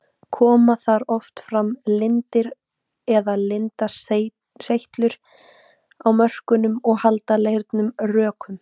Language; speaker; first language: Icelandic; native; Icelandic